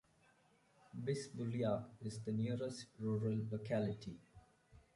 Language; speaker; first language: English; non-native, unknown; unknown